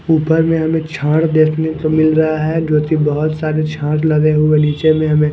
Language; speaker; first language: Hindi; non-native, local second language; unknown